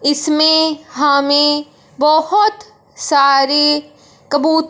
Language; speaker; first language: Hindi; non-native, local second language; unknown